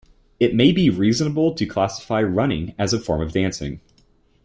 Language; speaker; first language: English; native; English